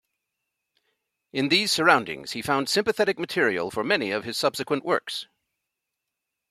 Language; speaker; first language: English; native; English